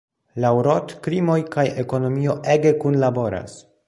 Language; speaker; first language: Esperanto; non-native, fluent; Polish